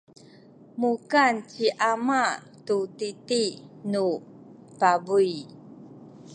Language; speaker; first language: Sakizaya; non-native, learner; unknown